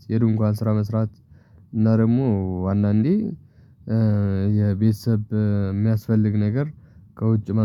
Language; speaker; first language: Amharic; non-native, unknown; Tigrinya